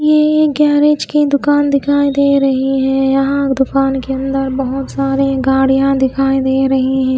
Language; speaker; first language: Hindi; native; Hindi